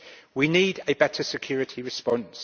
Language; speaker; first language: English; native; English